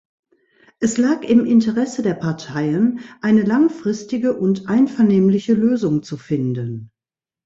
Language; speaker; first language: German; native; German